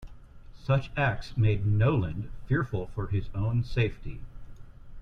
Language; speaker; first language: English; native; English